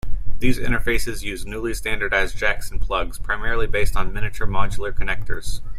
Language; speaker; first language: English; native; English